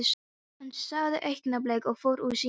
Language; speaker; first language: Icelandic; non-native, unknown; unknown